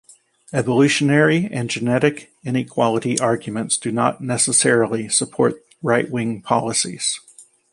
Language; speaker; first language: English; native; English